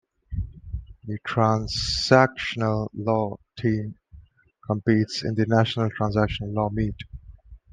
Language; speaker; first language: English; non-native, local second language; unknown